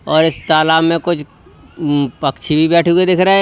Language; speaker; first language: Hindi; native; Hindi